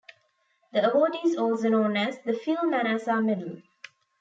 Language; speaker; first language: English; non-native, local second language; Tamil